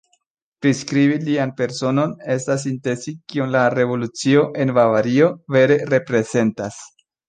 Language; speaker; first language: Esperanto; non-native, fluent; Spanish